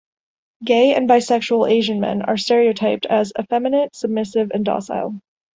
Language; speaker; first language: English; native; English